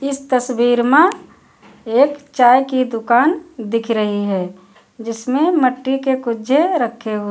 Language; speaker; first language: Hindi; native; Hindi